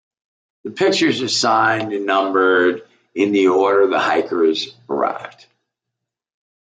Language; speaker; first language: English; native; English